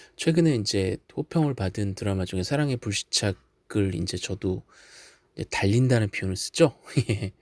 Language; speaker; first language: Korean; native; Korean